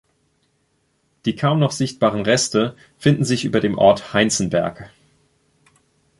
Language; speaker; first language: German; native; German